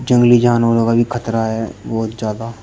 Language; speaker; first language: Hindi; native; Hindi